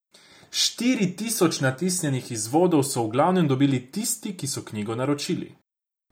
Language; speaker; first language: Slovenian; non-native, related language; Croatian